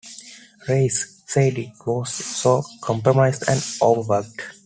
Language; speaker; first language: English; non-native, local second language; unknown